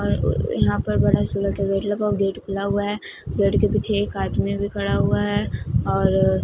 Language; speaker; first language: Hindi; non-native, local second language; Punjabi